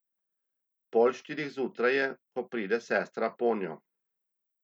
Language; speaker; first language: Slovenian; native; Slovenian